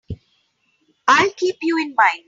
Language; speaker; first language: English; non-native, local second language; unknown